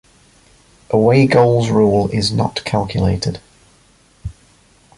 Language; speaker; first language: English; native; English